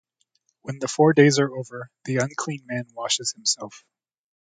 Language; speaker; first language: English; native; English